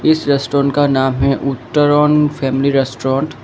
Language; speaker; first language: Hindi; non-native, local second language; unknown